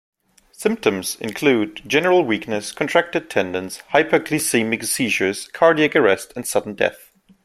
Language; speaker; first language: English; non-native, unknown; German